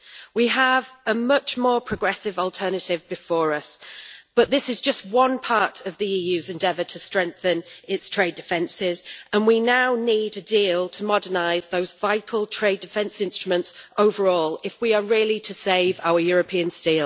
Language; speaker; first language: English; native; English